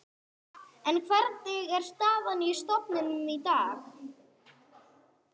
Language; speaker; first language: Icelandic; non-native, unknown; English